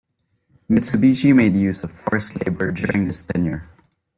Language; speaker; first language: English; non-native, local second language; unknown